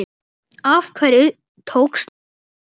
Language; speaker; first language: Icelandic; native; Icelandic